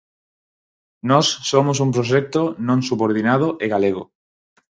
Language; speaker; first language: Galician; non-native, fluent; Spanish